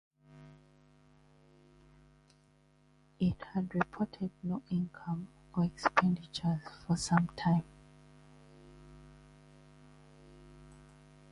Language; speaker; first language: English; non-native, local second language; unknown